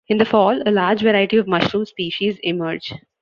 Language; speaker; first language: English; non-native, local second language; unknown